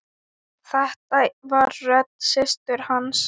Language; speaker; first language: Icelandic; non-native, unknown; Thai